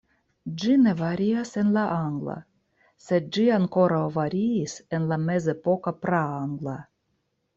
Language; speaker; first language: Esperanto; non-native, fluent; Russian